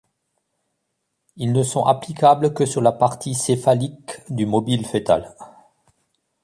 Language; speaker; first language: French; non-native, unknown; German